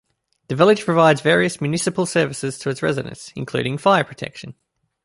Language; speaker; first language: English; native; English